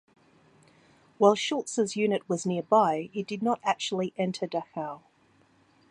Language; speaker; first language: English; native; English